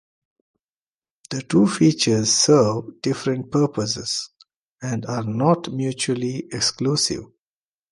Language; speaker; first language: English; non-native, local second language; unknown